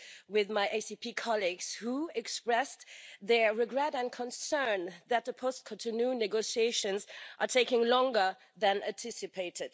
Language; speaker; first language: English; non-native, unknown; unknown